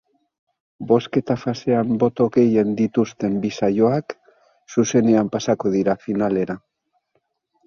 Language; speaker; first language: Basque; native; Basque